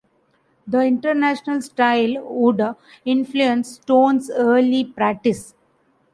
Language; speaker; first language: English; non-native, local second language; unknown